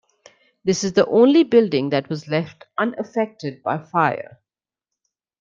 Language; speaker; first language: English; non-native, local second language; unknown